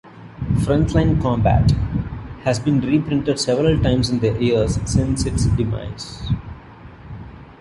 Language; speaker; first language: English; non-native, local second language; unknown